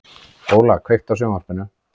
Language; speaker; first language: Icelandic; native; Icelandic